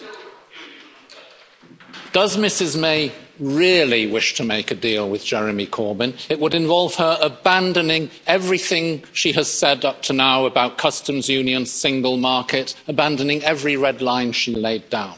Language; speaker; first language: English; native; English